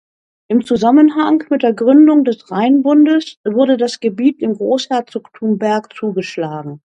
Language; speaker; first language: German; native; German